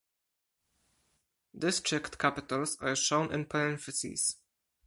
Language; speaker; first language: English; non-native, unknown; Polish